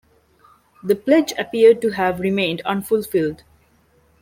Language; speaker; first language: English; non-native, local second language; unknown